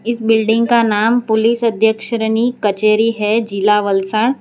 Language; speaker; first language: Hindi; non-native, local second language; Gujarati